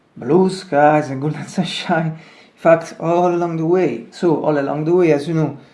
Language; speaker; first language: English; non-native, learner; Italian